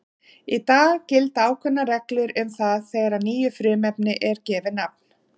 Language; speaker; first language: Icelandic; native; Icelandic